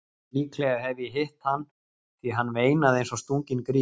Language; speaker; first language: Icelandic; native; Icelandic